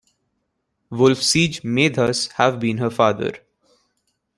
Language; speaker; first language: English; non-native, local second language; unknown